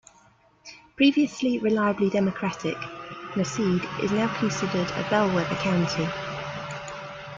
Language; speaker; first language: English; native; English